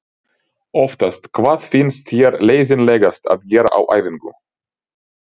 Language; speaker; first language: Icelandic; non-native, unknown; Ukrainian